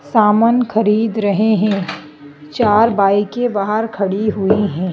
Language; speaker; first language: Hindi; native; Hindi